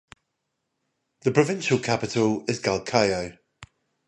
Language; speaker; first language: English; native; English